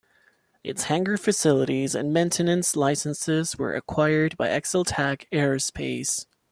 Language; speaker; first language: English; non-native, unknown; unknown